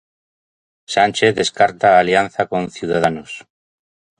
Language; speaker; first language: Galician; native; Galician